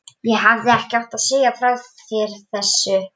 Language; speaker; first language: Icelandic; non-native, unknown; Polish